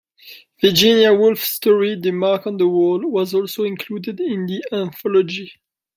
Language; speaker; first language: English; non-native, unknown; French